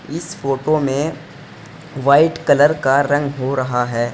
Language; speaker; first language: Hindi; native; Hindi